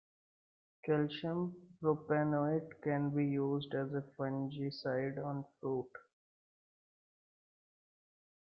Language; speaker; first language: English; non-native, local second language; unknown